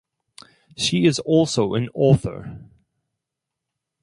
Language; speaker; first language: English; non-native, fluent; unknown